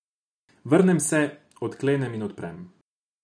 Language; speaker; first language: Slovenian; non-native, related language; Croatian